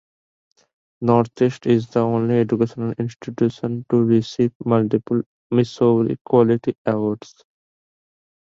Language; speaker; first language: English; non-native, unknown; Bangla